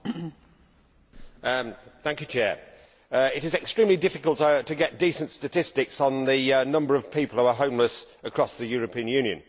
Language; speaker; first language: English; native; English